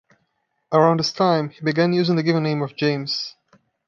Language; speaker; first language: English; non-native, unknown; Portuguese